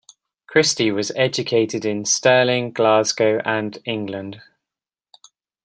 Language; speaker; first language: English; native; English